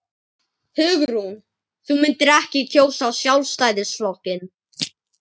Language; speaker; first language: Icelandic; native; Icelandic